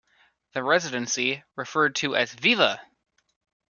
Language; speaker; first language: English; native; English